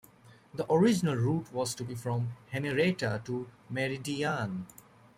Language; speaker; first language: English; native; English